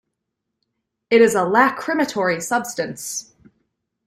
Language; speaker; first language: English; native; English